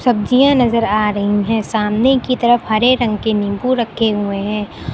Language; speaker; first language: Hindi; native; Hindi